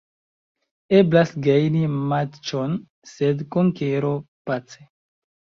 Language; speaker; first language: Esperanto; non-native, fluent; Chinese